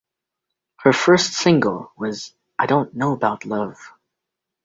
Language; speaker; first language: English; native; English